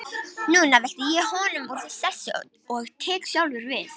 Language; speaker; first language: Icelandic; non-native, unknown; Romanian